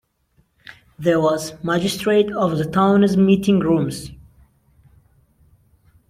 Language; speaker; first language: English; non-native, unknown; Central Kurdish